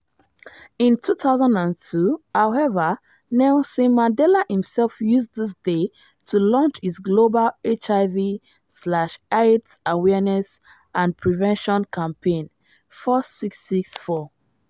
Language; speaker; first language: English; non-native, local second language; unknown